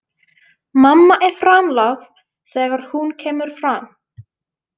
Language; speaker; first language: Icelandic; non-native, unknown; Finnish